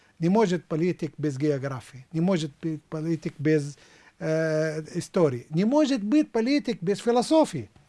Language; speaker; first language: Russian; non-native, fluent; Arabic